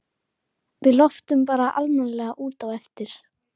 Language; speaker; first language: Icelandic; native; Icelandic